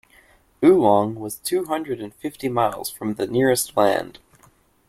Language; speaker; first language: English; native; English